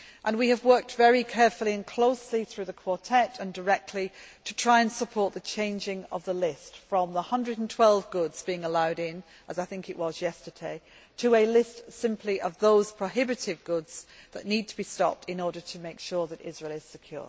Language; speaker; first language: English; native; English